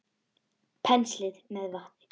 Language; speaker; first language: Icelandic; non-native, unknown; Russian